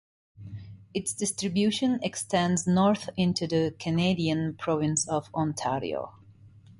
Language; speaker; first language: English; native; English